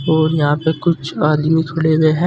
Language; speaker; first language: Hindi; native; Hindi